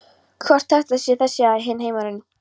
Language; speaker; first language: Icelandic; non-native, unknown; Polish